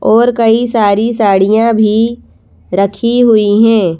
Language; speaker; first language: Hindi; native; Hindi